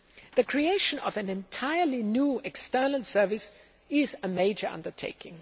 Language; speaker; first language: English; non-native, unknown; German